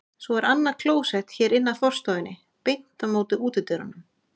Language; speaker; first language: Icelandic; native; Icelandic